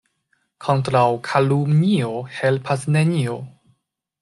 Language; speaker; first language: Esperanto; non-native, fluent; Chinese